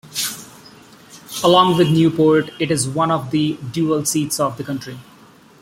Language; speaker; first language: English; non-native, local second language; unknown